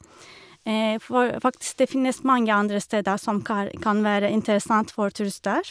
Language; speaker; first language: Norwegian; non-native, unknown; Turkish